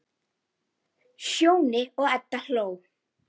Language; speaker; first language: Icelandic; native; Icelandic